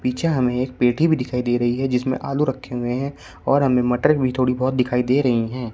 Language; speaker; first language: Hindi; native; Hindi